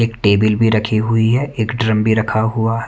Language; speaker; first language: Hindi; native; Hindi